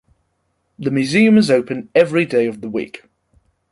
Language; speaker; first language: English; non-native, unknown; German